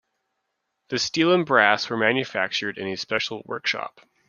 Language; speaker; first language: English; native; English